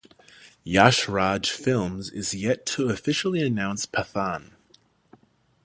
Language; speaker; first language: English; native; English